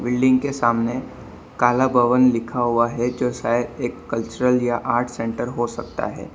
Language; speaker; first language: Hindi; non-native, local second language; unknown